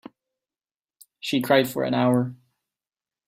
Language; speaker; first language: English; native; English